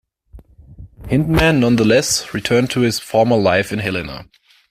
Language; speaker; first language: English; non-native, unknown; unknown